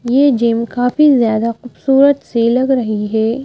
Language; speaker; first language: Hindi; native; Hindi